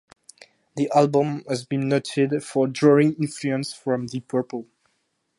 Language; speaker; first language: English; non-native, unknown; French